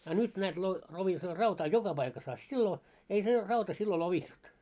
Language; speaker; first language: Finnish; early bilingual, heritage; Finnish